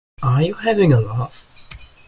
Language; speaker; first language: English; non-native, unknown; German